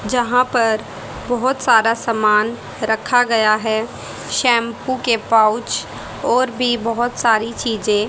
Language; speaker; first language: Hindi; native; Hindi